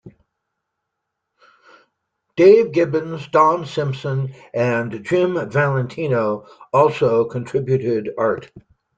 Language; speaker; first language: English; native; English